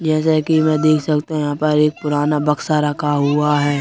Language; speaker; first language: Hindi; native; Hindi